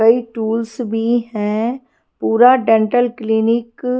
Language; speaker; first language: Hindi; non-native, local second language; Punjabi